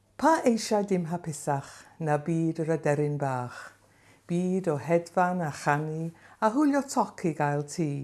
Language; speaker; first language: Welsh; non-native, local second language; English